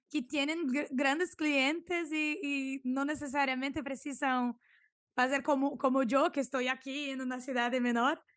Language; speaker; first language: Spanish; non-native, related language; Portuguese